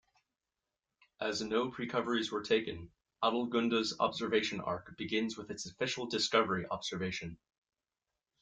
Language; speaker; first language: English; native; English